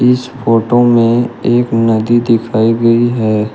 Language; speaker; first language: Hindi; native; Hindi